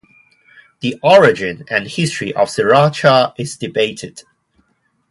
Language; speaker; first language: English; non-native, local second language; Cantonese